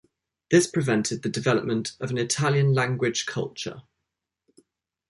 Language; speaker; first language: English; native; English